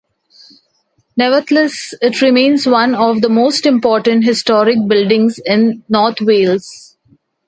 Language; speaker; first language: English; non-native, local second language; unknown